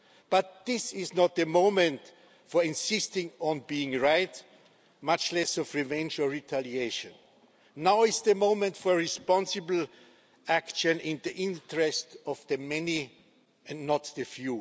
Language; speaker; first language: English; non-native, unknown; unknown